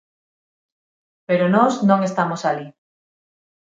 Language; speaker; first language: Galician; non-native, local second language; Spanish